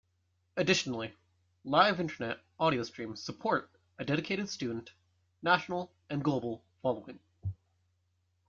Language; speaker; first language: English; native; English